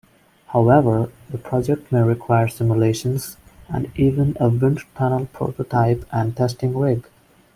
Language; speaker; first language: English; non-native, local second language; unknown